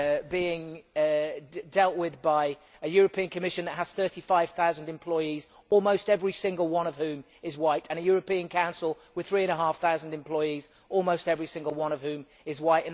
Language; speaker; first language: English; native; English